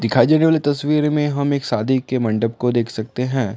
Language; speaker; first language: Hindi; non-native, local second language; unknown